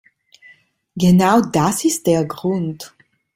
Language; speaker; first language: German; non-native, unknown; Italian